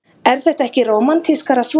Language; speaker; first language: Icelandic; native; Icelandic